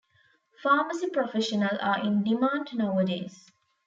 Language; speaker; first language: English; non-native, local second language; Tamil